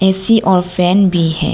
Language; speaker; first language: Hindi; non-native, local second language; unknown